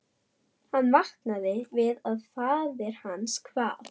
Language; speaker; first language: Icelandic; non-native, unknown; German